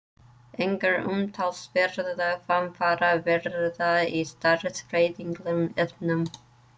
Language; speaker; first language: Icelandic; non-native, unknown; English